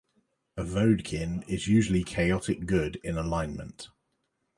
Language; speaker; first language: English; native; English